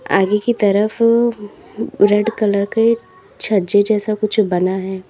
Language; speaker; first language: Hindi; native; Hindi